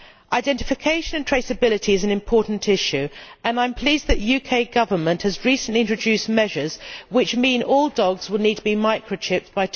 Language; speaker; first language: English; native; English